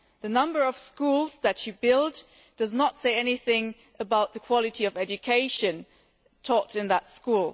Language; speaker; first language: English; non-native, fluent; German